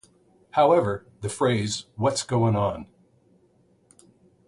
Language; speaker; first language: English; native; English